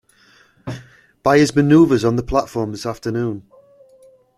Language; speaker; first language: English; native; English